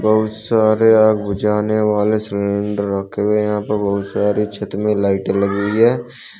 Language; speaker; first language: Hindi; native; Hindi